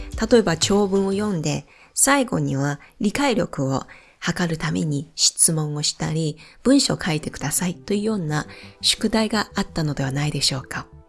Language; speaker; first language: Japanese; non-native, fluent; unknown